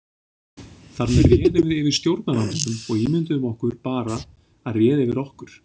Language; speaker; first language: Icelandic; native; Icelandic